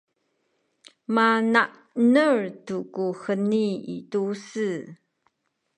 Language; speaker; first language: Sakizaya; non-native, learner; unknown